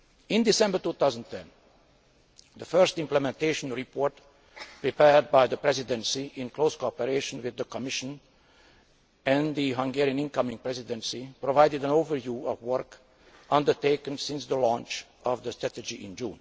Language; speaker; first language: English; non-native, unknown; Hungarian